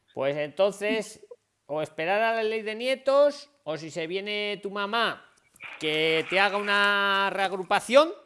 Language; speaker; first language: Spanish; native; Spanish